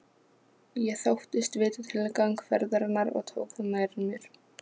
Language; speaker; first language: Icelandic; non-native, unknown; Polish